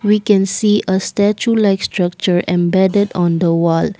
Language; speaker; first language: English; non-native, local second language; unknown